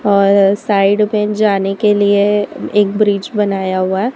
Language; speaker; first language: Hindi; non-native, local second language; Gujarati